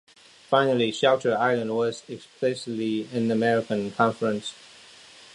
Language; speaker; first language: English; non-native, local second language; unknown